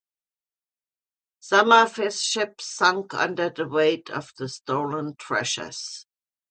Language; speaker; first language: English; non-native, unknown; German